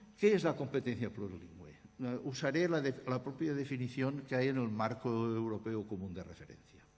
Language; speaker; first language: Spanish; non-native, local second language; Catalan